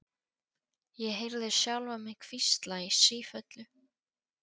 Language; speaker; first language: Icelandic; non-native, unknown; Polish